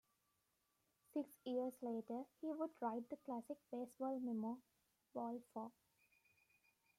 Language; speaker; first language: English; native; English